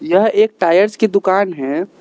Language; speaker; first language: Hindi; non-native, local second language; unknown